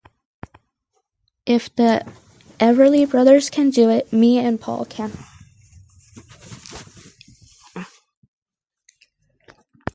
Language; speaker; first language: English; native; English